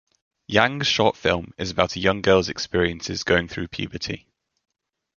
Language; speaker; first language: English; native; English